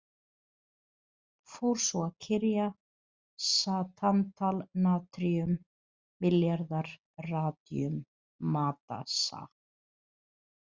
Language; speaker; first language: Icelandic; non-native, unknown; Portuguese